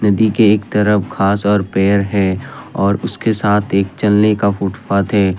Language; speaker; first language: Hindi; non-native, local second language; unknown